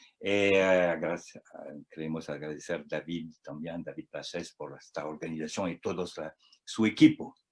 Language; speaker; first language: Spanish; non-native, learner; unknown